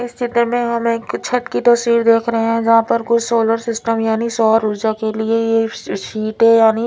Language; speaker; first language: Hindi; non-native, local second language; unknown